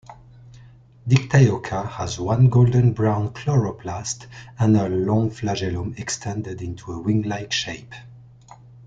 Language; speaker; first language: English; non-native, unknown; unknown